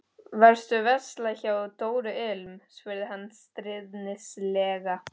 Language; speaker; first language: Icelandic; non-native, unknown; Spanish